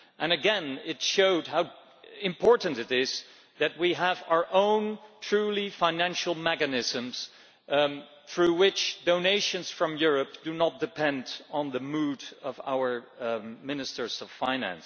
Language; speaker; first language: English; non-native, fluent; Dutch